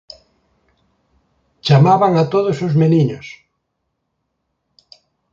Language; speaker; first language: Galician; native; Galician